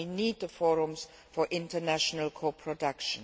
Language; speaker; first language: English; non-native, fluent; Luxembourgish